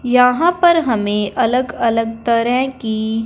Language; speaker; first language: Hindi; non-native, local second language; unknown